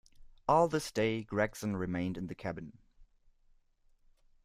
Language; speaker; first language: English; non-native, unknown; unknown